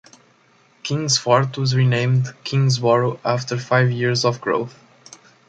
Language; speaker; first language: English; native; English